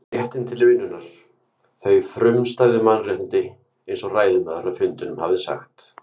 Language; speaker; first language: Icelandic; native; Icelandic